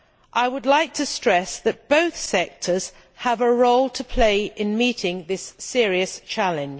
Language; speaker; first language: English; native; English